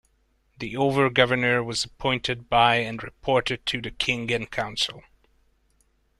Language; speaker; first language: English; non-native, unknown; Hungarian